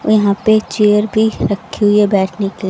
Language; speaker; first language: Hindi; native; Hindi